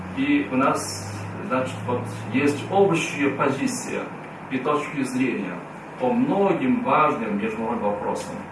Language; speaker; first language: Russian; non-native, fluent; Chinese